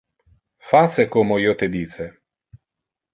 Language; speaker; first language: Interlingua; non-native, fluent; Italian